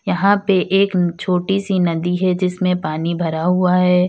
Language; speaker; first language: Hindi; native; Hindi